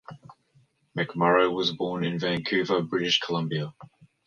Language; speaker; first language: English; native; English